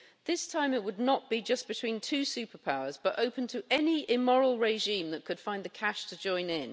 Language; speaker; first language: English; native; English